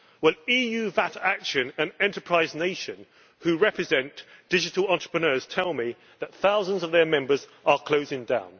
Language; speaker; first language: English; native; English